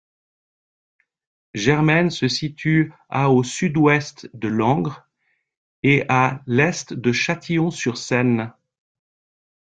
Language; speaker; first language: French; native; French